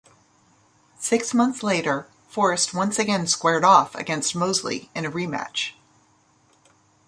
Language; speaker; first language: English; native; English